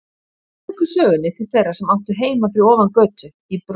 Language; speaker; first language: Icelandic; native; Icelandic